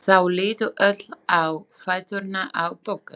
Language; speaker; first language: Icelandic; non-native, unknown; Slovak